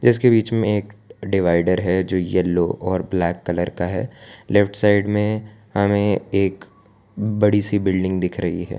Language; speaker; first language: Hindi; non-native, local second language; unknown